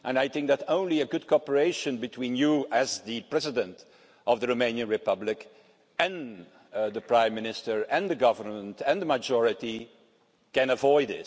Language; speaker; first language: English; non-native, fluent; Dutch